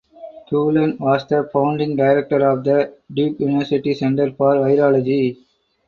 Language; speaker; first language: English; non-native, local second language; Tamil